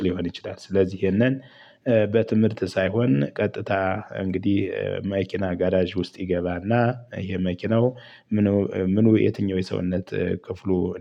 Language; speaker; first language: Amharic; native; Amharic